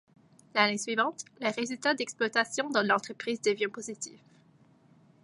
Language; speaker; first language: French; native; French